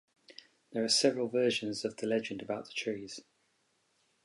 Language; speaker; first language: English; native; English